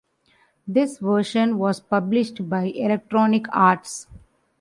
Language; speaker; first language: English; non-native, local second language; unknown